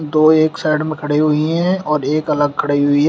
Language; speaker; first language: Hindi; native; Hindi